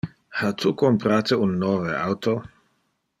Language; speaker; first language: Interlingua; non-native, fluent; Dutch